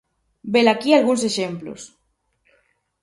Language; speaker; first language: Galician; native; Galician